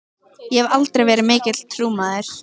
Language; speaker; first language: Icelandic; native; Icelandic